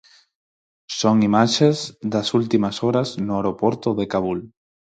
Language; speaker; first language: Galician; non-native, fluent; Spanish